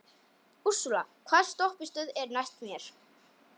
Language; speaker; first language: Icelandic; non-native, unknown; Polish